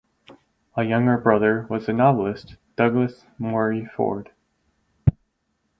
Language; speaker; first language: English; native; English